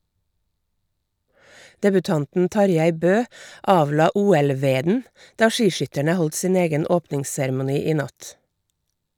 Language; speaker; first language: Norwegian; native; Norwegian